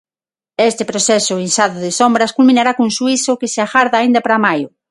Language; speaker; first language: Galician; non-native, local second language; Spanish